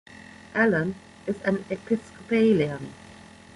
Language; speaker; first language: English; non-native, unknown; German